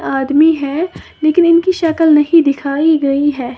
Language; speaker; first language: Hindi; native; Hindi